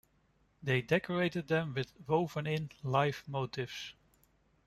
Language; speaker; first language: English; non-native, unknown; Dutch